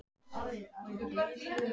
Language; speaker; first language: Icelandic; native; Icelandic